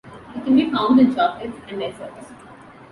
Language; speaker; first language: English; non-native, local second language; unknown